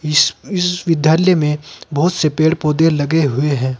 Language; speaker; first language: Hindi; native; Hindi